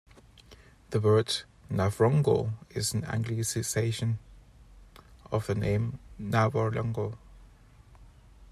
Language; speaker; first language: English; non-native, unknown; German